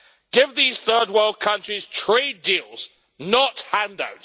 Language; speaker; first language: English; native; English